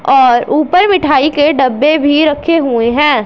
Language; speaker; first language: Hindi; non-native, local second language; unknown